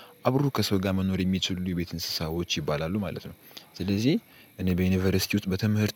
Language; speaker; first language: Amharic; native; Amharic